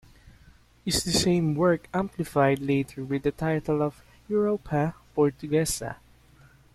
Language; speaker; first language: English; non-native, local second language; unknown